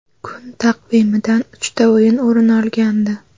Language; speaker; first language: Uzbek; native; Uzbek